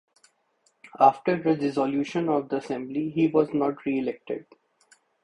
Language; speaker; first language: English; non-native, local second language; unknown